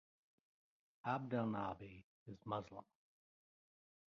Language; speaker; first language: English; native; English